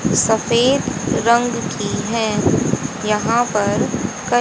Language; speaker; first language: Hindi; native; Hindi